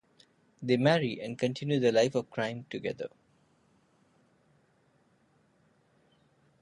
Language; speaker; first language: English; non-native, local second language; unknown